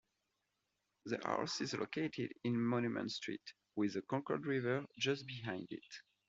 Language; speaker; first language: English; non-native, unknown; French